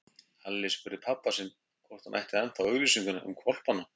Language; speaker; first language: Icelandic; native; Icelandic